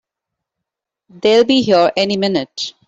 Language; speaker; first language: English; non-native, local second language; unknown